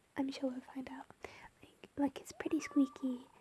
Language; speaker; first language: English; native; English